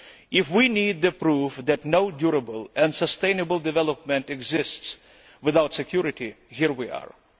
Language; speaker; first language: English; non-native, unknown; Lithuanian